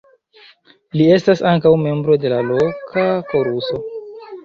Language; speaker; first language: Esperanto; non-native, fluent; Chinese